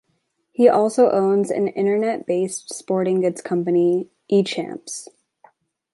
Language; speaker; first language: English; native; English